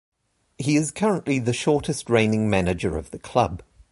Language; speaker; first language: English; native; English